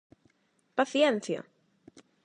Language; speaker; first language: Galician; non-native, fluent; Spanish